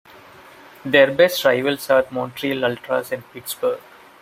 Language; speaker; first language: English; non-native, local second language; Malayalam